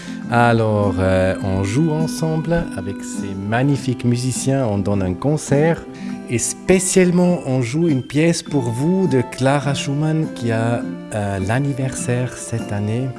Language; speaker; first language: French; non-native, fluent; Swiss German